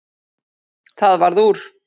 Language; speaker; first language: Icelandic; native; Icelandic